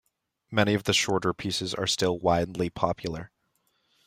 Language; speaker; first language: English; native; English